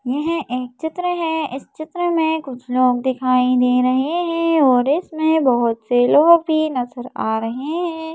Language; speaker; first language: Hindi; native; Hindi